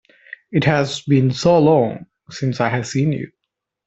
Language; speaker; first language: English; non-native, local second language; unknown